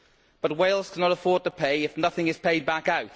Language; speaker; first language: English; native; English